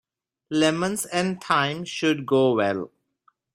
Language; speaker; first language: English; non-native, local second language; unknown